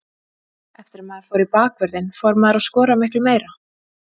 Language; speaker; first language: Icelandic; native; Icelandic